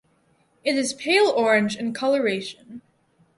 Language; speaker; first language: English; native; English